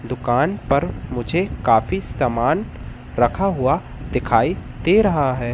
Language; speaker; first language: Hindi; native; Hindi